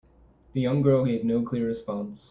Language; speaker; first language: English; native; English